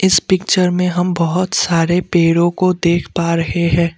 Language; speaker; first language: Hindi; non-native, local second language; Assamese